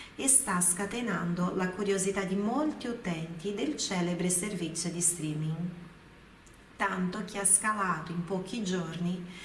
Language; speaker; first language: Italian; non-native, fluent; Portuguese